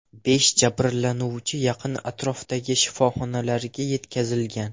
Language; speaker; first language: Uzbek; non-native, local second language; Russian